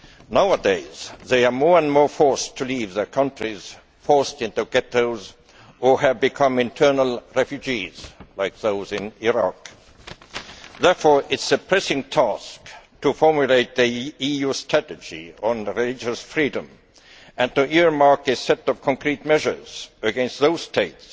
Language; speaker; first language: English; non-native, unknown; Estonian